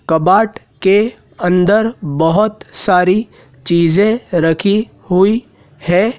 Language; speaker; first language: Hindi; native; Hindi